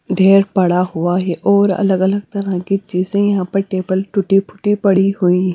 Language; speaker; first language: Hindi; non-native, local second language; Punjabi